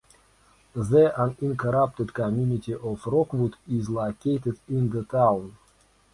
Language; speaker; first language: English; non-native, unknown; Russian